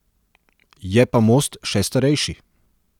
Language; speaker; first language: Slovenian; non-native, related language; Serbian